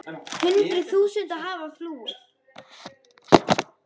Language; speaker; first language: Icelandic; native; Icelandic